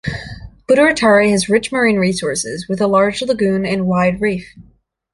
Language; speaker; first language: English; native; English